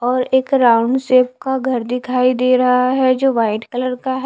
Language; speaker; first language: Hindi; native; Hindi